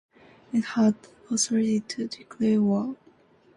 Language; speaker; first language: English; non-native, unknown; Japanese